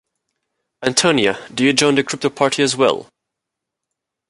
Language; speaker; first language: English; non-native, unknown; French